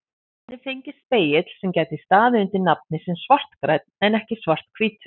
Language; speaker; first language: Icelandic; native; Icelandic